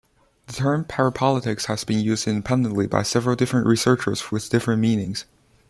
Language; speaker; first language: English; non-native, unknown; Chinese